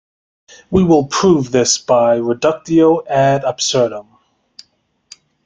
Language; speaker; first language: English; native; English